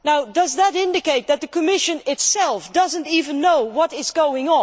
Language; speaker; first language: English; non-native, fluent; Dutch